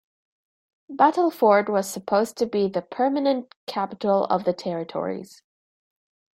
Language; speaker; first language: English; native; English